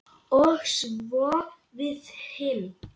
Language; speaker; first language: Icelandic; non-native, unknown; Lithuanian